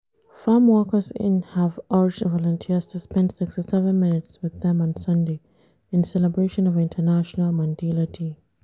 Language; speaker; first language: English; non-native, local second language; Hausa